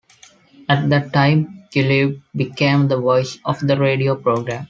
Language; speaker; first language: English; non-native, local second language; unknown